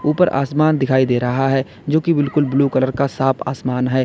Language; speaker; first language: Hindi; native; Hindi